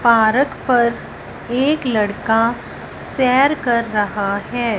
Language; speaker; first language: Hindi; non-native, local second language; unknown